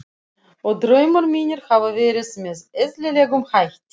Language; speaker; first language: Icelandic; non-native, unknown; Russian